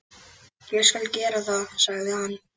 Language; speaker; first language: Icelandic; native; Icelandic